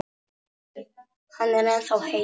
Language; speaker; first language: Icelandic; non-native, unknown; Polish